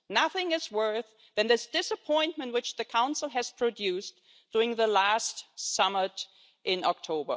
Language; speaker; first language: English; non-native, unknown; German